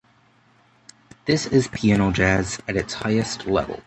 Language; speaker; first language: English; native; English